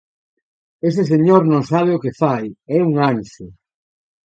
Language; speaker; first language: Galician; native; Galician